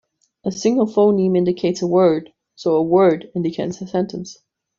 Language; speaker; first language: English; non-native, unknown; German